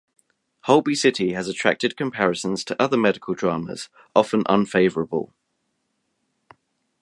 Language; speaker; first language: English; native; English